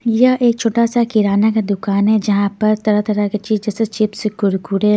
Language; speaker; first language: Hindi; non-native, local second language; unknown